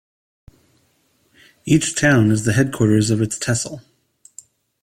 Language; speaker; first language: English; native; English